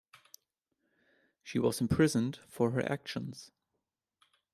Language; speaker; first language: English; non-native, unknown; German